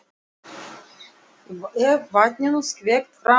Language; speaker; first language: Icelandic; non-native, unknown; Russian